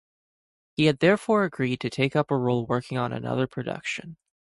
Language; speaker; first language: English; native; English